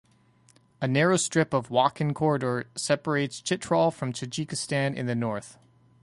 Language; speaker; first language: English; native; English